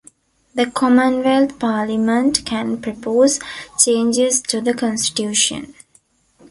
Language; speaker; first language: English; non-native, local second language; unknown